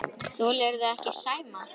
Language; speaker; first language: Icelandic; native; Icelandic